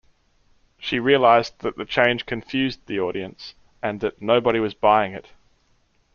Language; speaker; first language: English; native; English